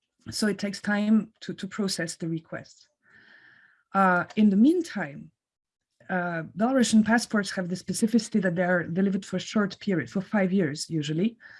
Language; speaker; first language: English; non-native, fluent; French